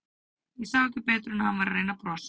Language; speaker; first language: Icelandic; native; Icelandic